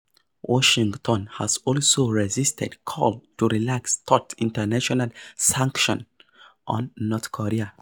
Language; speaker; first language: English; non-native, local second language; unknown